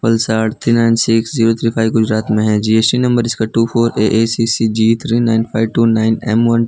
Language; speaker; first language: Hindi; non-native, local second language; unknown